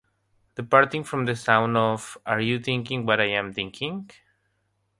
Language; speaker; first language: English; non-native, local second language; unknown